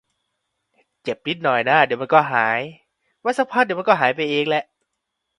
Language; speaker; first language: English; non-native, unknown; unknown